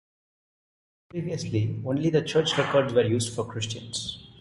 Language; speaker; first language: English; non-native, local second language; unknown